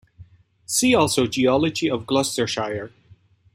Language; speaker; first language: English; native; English